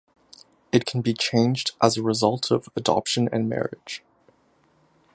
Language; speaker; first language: English; native; English